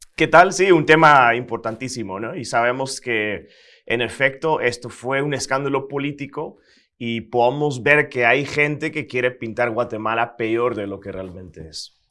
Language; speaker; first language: Spanish; non-native, fluent; Dutch